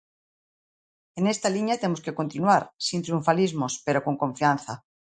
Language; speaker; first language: Galician; native; Galician